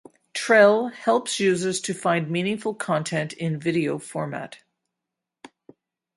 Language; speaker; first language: English; native; English